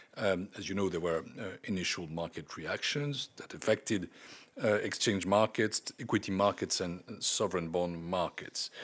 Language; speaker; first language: English; non-native, fluent; French